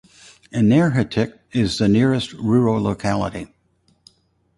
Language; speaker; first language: English; native; English